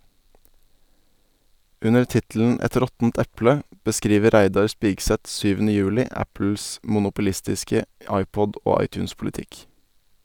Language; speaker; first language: Norwegian; native; Norwegian